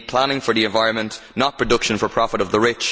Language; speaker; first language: English; native; English